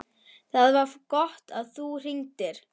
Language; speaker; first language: Icelandic; non-native, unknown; German